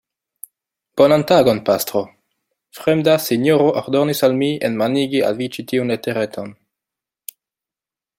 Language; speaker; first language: Esperanto; non-native, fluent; French